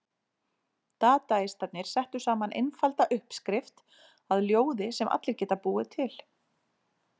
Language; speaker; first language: Icelandic; native; Icelandic